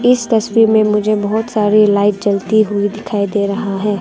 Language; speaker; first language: Hindi; non-native, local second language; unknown